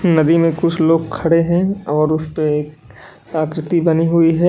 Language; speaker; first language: Hindi; native; Hindi